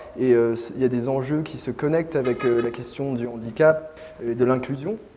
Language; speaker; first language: French; native; French